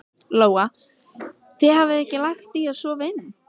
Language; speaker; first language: Icelandic; native; Icelandic